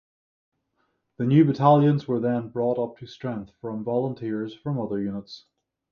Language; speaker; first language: English; native; English